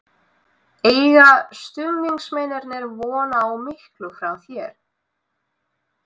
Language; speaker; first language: Icelandic; non-native, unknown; Russian